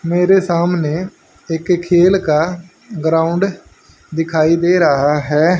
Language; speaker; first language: Hindi; native; Hindi